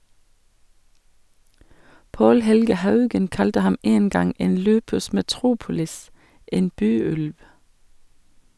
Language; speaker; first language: Norwegian; non-native, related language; Danish